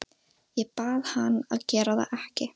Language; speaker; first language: Icelandic; non-native, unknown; Russian